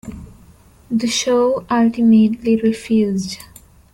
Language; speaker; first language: English; non-native, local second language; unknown